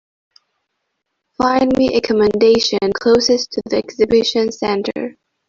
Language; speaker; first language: English; non-native, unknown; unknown